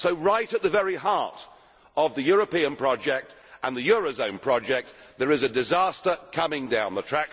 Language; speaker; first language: English; native; English